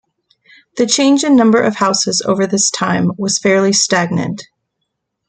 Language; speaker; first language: English; native; English